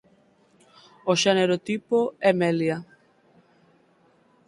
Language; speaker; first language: Galician; native; Galician